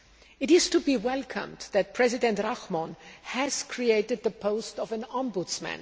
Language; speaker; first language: English; non-native, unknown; German